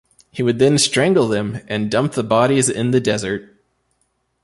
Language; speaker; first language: English; native; English